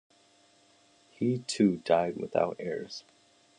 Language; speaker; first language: English; native; English